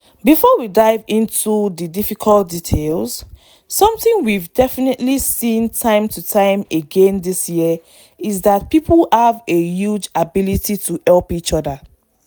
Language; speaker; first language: English; non-native, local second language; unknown